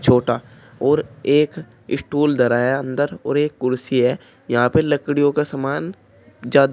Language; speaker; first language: Hindi; native; Hindi